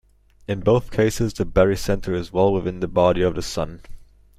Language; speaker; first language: English; native; English